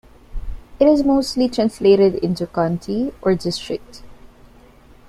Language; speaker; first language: English; non-native, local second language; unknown